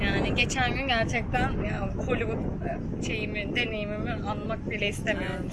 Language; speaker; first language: Turkish; native; Turkish